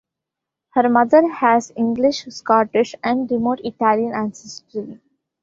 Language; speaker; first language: English; non-native, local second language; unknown